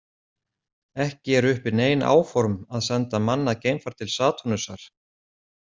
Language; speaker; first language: Icelandic; native; Icelandic